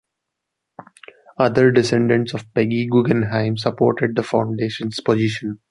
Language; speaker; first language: English; non-native, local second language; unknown